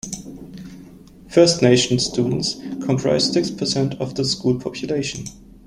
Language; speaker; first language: English; non-native, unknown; German